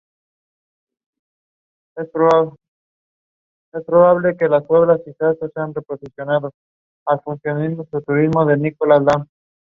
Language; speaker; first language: English; non-native, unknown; Spanish